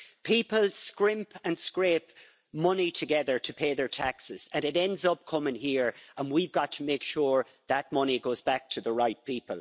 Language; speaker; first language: English; native; English